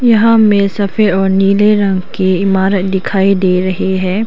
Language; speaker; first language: Hindi; non-native, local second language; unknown